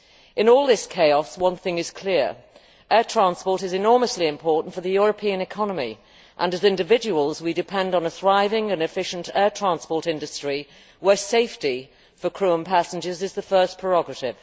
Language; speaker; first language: English; native; English